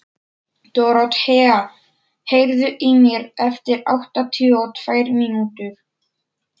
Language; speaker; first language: Icelandic; non-native, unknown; Polish